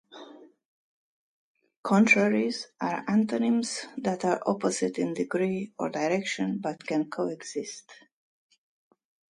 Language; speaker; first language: English; non-native, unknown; Romanian